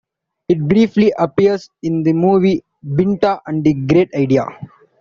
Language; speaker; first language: English; non-native, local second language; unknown